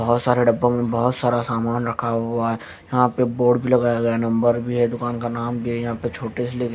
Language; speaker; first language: Hindi; native; Hindi